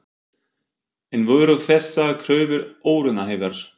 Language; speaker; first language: Icelandic; non-native, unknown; German